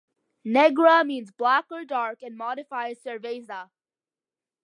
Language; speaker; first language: English; early bilingual, other home language; Malayalam